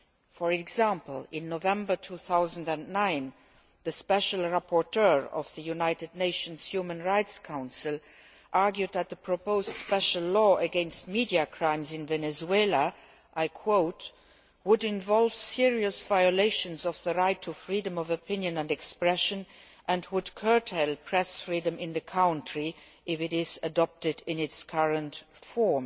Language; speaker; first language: English; non-native, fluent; Luxembourgish